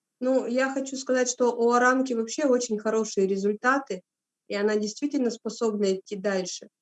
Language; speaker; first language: Russian; native; Russian